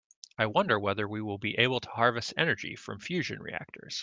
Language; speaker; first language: English; native; English